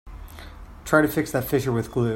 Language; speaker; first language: English; native; English